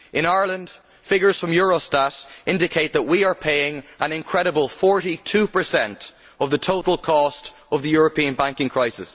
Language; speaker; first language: English; native; English